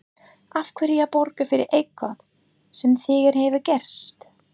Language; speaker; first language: Icelandic; non-native, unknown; English